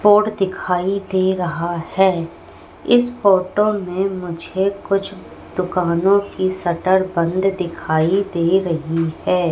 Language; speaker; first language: Hindi; native; Hindi